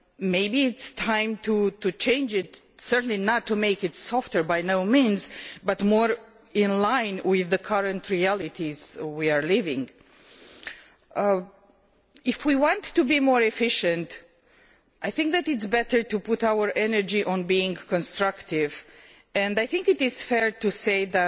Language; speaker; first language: English; non-native, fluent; Romanian